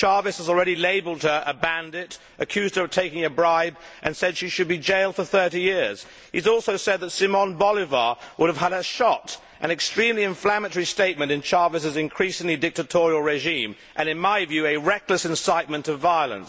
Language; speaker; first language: English; native; English